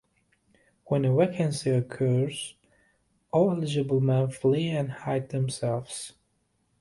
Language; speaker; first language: English; native; English